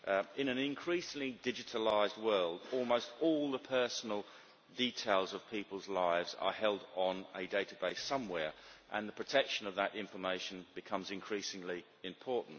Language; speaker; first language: English; native; English